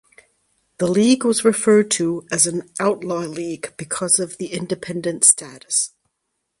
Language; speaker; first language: English; native; English